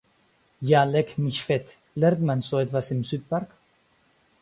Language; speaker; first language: German; non-native, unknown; Basque